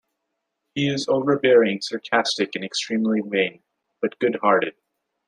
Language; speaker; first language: English; native; English